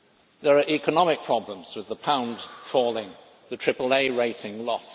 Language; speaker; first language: English; native; English